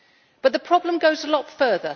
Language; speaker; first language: English; native; English